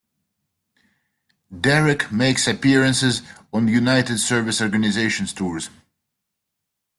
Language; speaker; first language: English; native; English